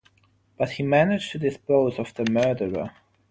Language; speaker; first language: English; non-native, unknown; German